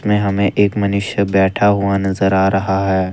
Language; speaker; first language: Hindi; non-native, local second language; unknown